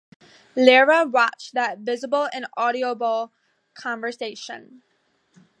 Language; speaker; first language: English; native; English